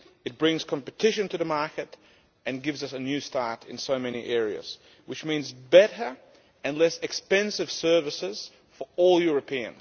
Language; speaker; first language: English; non-native, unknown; Lithuanian